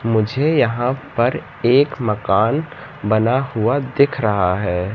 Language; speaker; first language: Hindi; native; Hindi